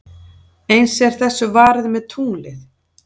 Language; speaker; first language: Icelandic; native; Icelandic